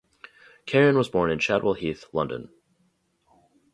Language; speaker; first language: English; native; English